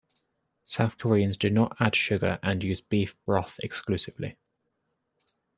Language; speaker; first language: English; native; English